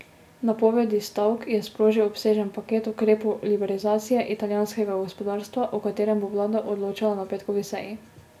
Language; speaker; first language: Slovenian; native; Slovenian